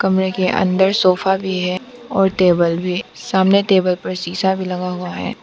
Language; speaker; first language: Hindi; non-native, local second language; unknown